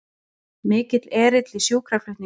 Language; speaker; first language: Icelandic; native; Icelandic